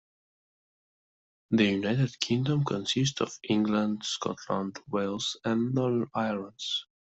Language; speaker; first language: English; non-native, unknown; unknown